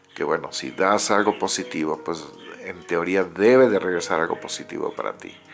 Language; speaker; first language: Spanish; native; Spanish